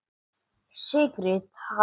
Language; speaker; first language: Icelandic; non-native, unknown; English